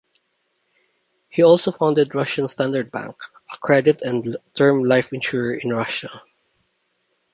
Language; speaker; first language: English; non-native, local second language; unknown